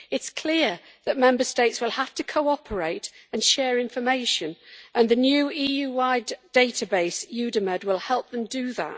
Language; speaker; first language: English; native; English